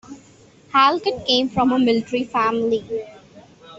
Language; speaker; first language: English; non-native, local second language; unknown